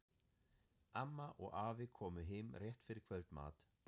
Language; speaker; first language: Icelandic; non-native, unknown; German